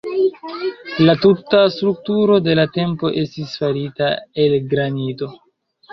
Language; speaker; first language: Esperanto; non-native, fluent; Chinese